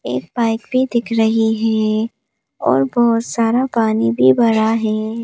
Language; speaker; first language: Hindi; native; Hindi